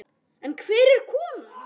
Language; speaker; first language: Icelandic; non-native, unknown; Polish